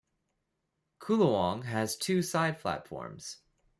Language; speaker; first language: English; native; English